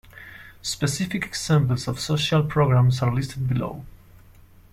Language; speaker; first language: English; non-native, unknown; Spanish